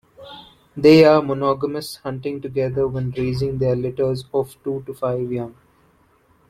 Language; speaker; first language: English; non-native, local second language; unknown